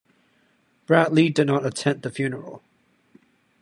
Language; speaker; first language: English; non-native, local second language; Cantonese